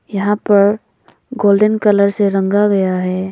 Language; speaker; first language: Hindi; non-native, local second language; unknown